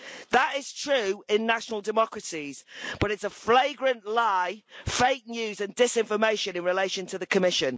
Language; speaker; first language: English; native; English